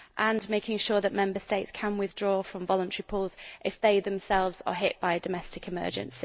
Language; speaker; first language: English; native; English